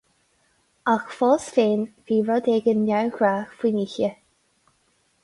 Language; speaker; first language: Irish; non-native, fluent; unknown